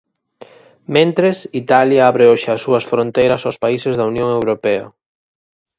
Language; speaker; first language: Galician; native; Galician